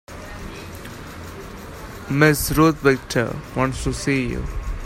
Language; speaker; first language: English; non-native, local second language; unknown